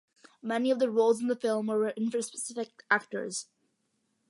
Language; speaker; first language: English; early bilingual, other home language; Malayalam